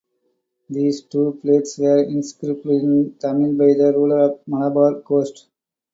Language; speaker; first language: English; non-native, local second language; Tamil